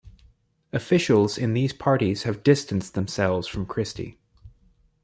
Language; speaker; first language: English; native; English